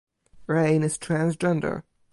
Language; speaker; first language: English; non-native, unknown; Polish